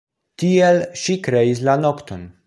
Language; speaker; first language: Esperanto; non-native, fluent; Polish